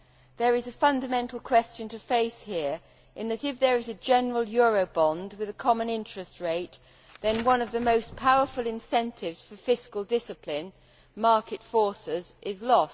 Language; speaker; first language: English; native; English